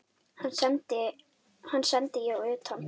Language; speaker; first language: Icelandic; native; Icelandic